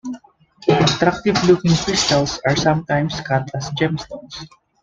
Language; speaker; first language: English; non-native, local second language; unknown